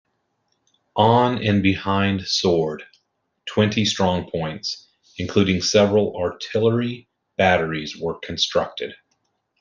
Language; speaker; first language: English; native; English